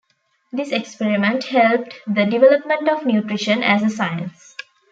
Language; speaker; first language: English; non-native, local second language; Tamil